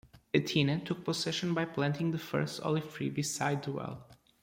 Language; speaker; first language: English; non-native, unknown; Portuguese